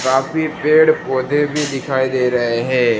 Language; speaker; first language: Hindi; non-native, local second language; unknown